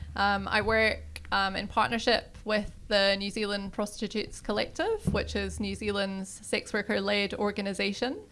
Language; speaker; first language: English; native; English